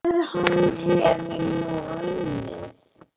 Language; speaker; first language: Icelandic; native; Icelandic